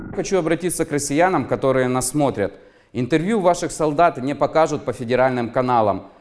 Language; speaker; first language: Russian; non-native, local second language; Ukrainian